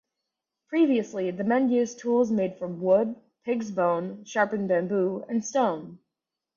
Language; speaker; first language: English; native; English